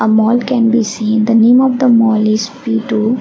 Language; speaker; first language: English; non-native, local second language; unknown